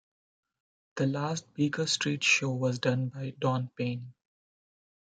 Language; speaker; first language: English; non-native, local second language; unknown